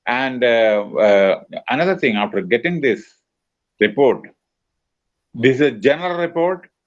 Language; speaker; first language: English; non-native, local second language; Malayalam